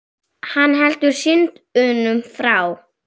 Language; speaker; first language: Icelandic; native; Icelandic